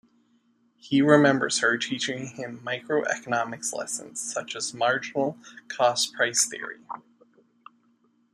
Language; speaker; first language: English; native; English